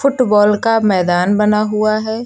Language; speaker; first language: Hindi; native; Hindi